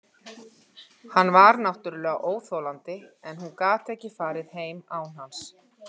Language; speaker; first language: Icelandic; native; Icelandic